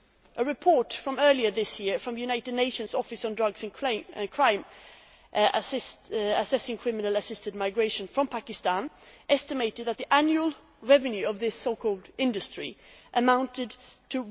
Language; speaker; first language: English; non-native, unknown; Swedish